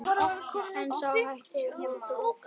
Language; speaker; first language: Icelandic; native; Icelandic